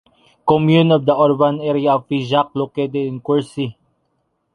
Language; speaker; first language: English; non-native, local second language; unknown